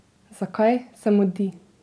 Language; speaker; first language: Slovenian; native; Slovenian